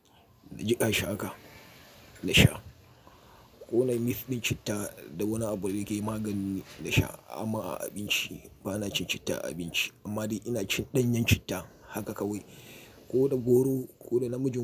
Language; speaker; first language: Hausa; native; Hausa